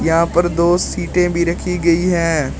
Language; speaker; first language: Hindi; native; Hindi